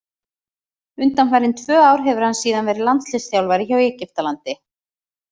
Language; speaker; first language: Icelandic; native; Icelandic